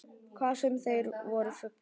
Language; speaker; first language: Icelandic; native; Icelandic